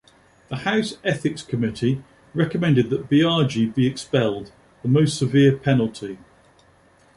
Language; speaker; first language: English; native; English